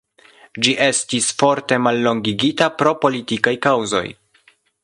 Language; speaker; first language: Esperanto; non-native, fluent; Polish